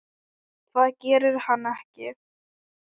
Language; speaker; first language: Icelandic; non-native, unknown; Thai